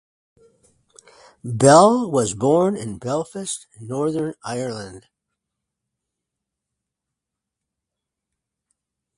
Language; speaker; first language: English; native; English